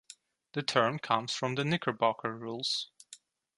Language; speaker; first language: English; non-native, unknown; Turkish